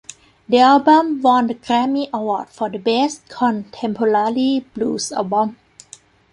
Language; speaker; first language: English; non-native, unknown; Thai